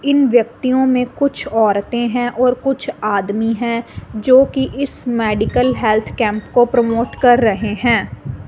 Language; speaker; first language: Hindi; non-native, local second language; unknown